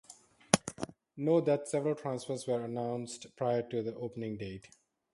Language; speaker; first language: English; non-native, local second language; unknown